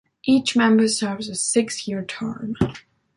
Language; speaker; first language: English; non-native, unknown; German